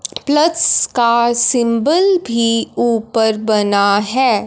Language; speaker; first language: Hindi; non-native, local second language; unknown